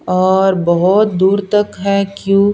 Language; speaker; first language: Hindi; non-native, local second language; Punjabi